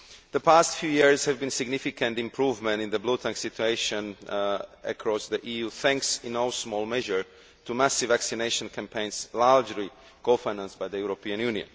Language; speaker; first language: English; non-native, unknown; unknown